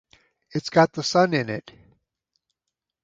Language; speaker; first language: English; native; English